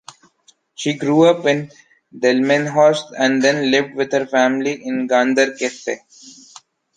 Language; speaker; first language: English; non-native, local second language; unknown